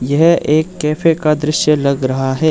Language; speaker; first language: Hindi; non-native, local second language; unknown